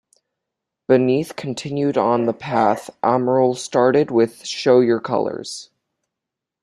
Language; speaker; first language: English; native; English